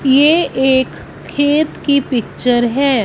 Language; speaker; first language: Hindi; non-native, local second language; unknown